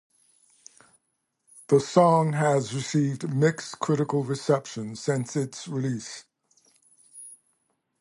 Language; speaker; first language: English; native; English